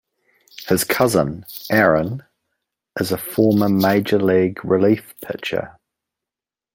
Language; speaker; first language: English; native; English